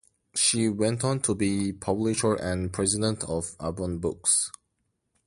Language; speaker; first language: English; non-native, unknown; Korean